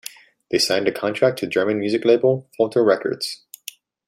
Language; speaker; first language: English; native; English